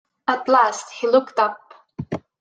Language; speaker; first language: English; non-native, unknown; Estonian